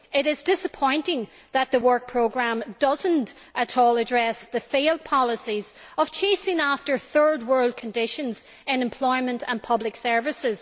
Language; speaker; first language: English; native; English